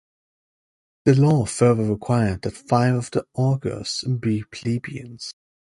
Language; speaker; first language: English; native; English